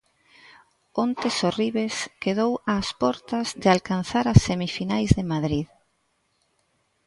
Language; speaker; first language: Galician; native; Galician